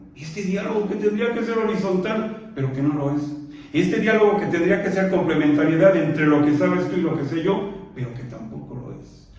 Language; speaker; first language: Spanish; non-native, local second language; Purepecha